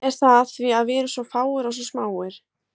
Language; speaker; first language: Icelandic; native; Icelandic